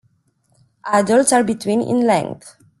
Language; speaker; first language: English; non-native, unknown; Romanian